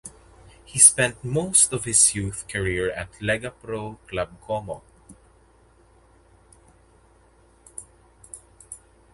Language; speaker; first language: English; non-native, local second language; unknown